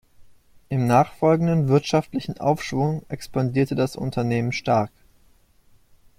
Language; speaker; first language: German; native; German